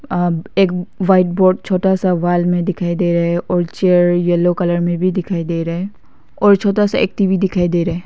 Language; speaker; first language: Hindi; non-native, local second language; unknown